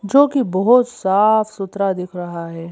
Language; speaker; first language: Hindi; native; Hindi